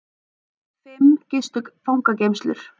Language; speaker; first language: Icelandic; native; Icelandic